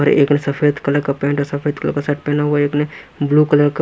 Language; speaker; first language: Hindi; non-native, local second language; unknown